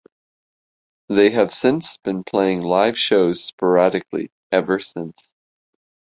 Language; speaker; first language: English; native; English